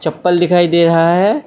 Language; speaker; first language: Hindi; non-native, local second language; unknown